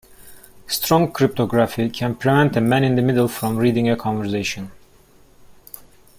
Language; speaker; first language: English; native; English